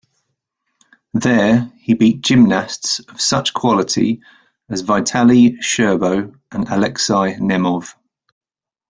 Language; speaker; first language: English; native; English